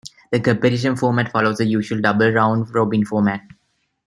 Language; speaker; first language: English; non-native, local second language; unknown